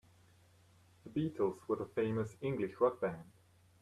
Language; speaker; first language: English; native; English